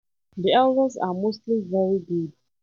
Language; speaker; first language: English; non-native, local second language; Hausa